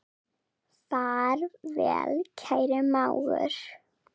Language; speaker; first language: Icelandic; non-native, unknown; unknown